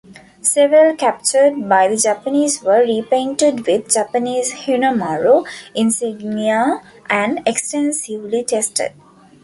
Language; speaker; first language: English; non-native, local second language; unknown